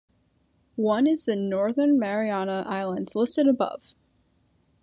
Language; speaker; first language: English; native; English